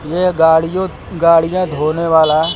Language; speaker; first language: Hindi; native; Hindi